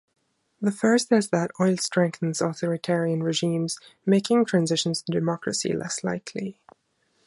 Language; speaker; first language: English; non-native, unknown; German